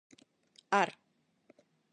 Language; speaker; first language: Galician; non-native, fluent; Spanish